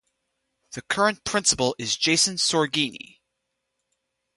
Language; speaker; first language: English; native; English